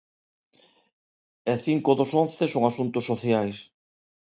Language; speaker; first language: Galician; non-native, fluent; Spanish